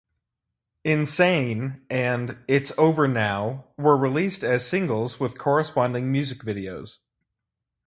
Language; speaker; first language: English; native; English